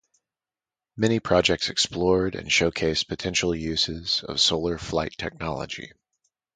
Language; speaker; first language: English; native; English